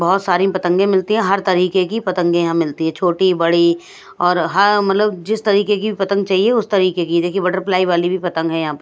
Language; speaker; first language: Hindi; non-native, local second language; Punjabi